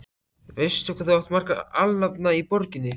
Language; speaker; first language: Icelandic; native; Icelandic